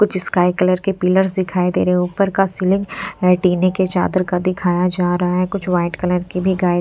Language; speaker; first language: Hindi; non-native, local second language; Punjabi